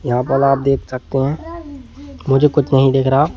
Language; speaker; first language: Hindi; native; Hindi